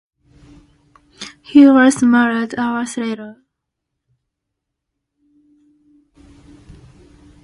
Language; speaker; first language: English; non-native, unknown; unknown